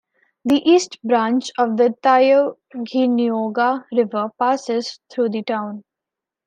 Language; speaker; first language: English; non-native, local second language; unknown